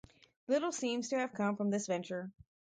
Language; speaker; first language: English; native; English